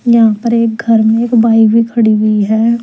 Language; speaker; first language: Hindi; native; Hindi